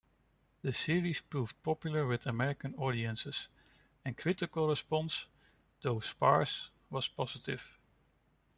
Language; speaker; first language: English; non-native, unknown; Dutch